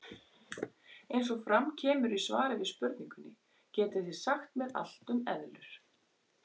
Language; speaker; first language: Icelandic; native; Icelandic